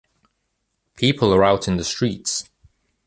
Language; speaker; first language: English; native; English